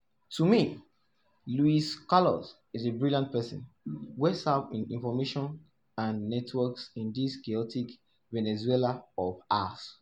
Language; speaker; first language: English; non-native, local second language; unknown